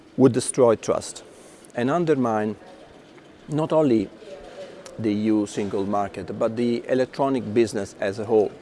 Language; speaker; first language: English; non-native, fluent; Italian